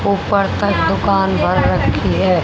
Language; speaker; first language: Hindi; native; Hindi